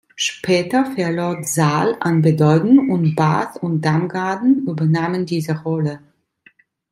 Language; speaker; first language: German; non-native, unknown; Italian